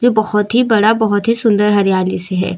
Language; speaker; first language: Hindi; native; Hindi